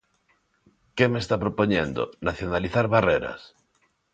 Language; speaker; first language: Galician; non-native, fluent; Spanish